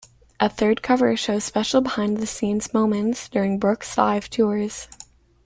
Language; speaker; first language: English; native; English